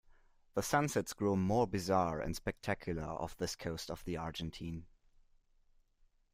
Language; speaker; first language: English; non-native, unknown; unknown